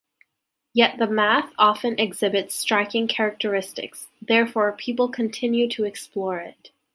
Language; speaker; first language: English; native; English